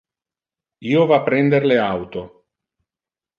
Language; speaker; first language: Interlingua; non-native, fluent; Italian